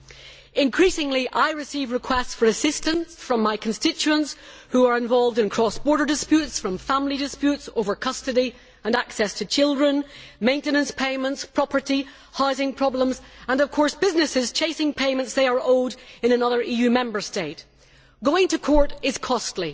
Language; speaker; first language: English; native; English